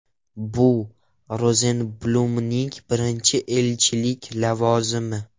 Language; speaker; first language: Uzbek; non-native, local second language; Russian